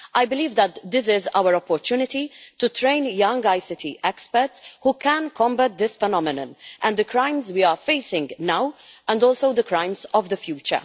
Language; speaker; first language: English; non-native, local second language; Maltese